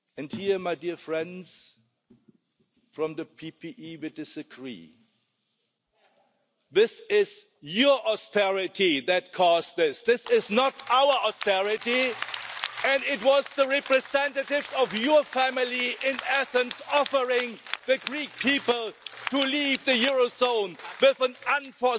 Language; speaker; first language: English; non-native, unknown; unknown